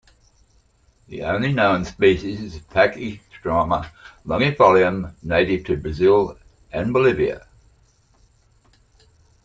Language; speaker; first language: English; native; English